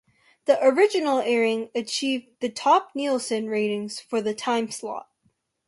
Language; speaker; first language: English; native; English